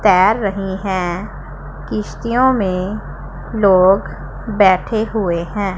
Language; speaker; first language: Hindi; non-native, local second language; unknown